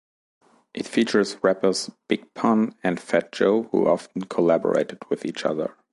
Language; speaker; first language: English; non-native, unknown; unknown